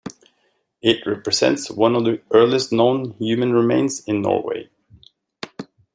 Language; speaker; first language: English; native; English